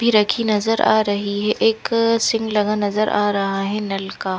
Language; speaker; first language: Hindi; non-native, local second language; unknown